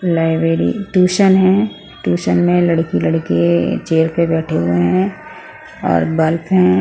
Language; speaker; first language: Hindi; non-native, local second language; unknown